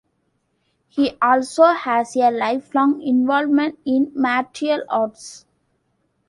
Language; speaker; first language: English; non-native, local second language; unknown